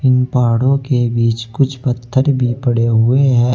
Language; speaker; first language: Hindi; native; Hindi